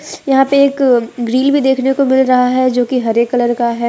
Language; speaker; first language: Hindi; non-native, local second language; Gujarati